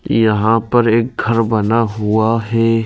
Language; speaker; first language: Hindi; native; Hindi